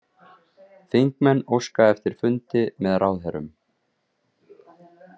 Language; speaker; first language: Icelandic; native; Icelandic